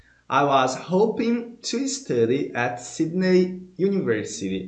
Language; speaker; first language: English; non-native, fluent; Portuguese